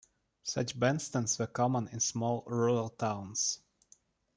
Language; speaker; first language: English; non-native, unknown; Russian